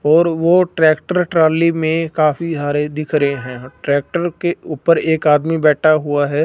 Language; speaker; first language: Hindi; non-native, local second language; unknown